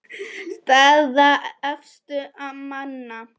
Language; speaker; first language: Icelandic; non-native, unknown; Polish